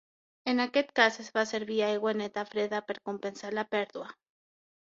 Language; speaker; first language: Catalan; non-native, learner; Spanish